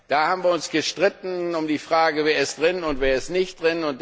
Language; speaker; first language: German; non-native, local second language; Luxembourgish